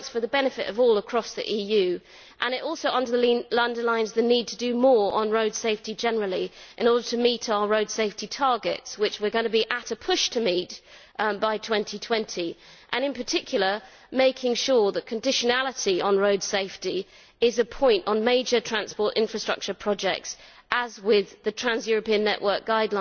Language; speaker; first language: English; native; English